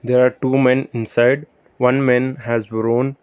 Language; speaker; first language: English; non-native, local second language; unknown